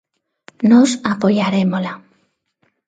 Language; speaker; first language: Galician; non-native, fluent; Spanish